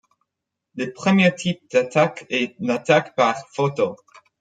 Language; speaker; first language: French; non-native, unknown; English